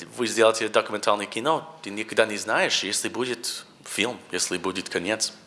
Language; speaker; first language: Russian; non-native, learner; English